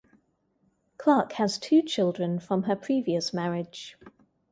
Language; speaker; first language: English; native; English